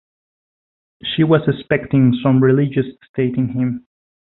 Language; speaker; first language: English; non-native, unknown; Spanish